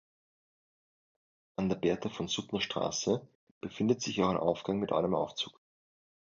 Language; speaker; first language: German; native; German